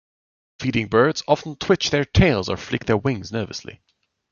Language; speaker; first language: English; non-native, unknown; German